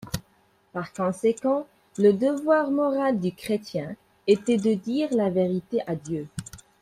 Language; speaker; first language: French; non-native, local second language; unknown